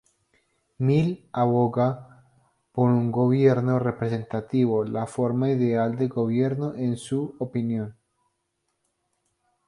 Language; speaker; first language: Spanish; native; Spanish